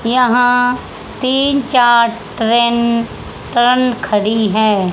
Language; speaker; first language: Hindi; native; Hindi